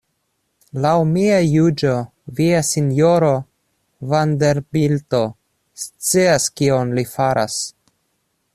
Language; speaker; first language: Esperanto; non-native, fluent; Russian